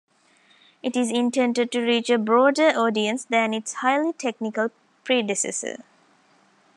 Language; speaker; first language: English; non-native, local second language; Tamil